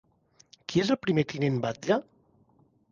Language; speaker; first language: Catalan; native; Catalan